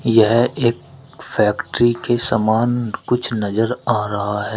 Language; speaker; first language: Hindi; native; Hindi